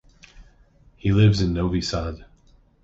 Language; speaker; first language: English; native; English